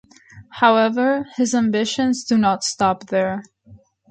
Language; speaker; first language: English; non-native, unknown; Spanish